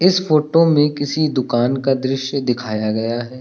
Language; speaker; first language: Hindi; native; Hindi